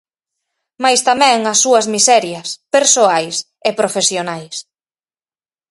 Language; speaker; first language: Galician; native; Galician